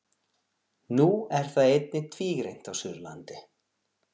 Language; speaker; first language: Icelandic; non-native, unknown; Portuguese